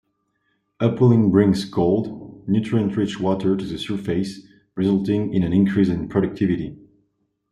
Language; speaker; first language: English; non-native, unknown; French